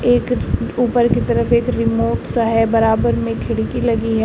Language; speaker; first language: Hindi; native; Hindi